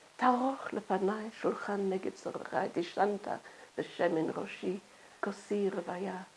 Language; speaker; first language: Hebrew; non-native, fluent; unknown